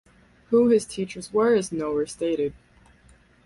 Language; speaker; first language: English; native; English